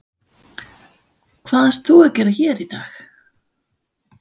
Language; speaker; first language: Icelandic; non-native, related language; Danish